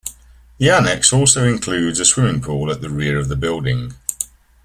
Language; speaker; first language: English; native; English